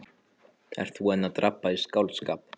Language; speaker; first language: Icelandic; non-native, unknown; Polish